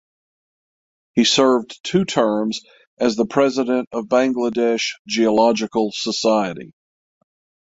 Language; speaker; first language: English; native; English